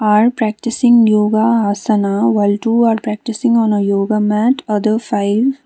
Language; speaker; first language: English; non-native, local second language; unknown